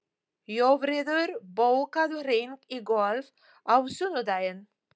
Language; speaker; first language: Icelandic; non-native, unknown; Polish